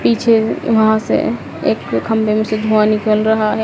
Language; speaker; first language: Hindi; native; Hindi